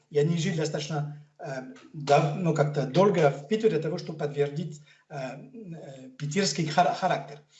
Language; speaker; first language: Russian; non-native, fluent; French